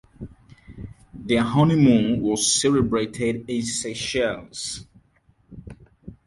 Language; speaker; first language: English; non-native, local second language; Hausa